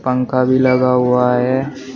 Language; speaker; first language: Hindi; native; Hindi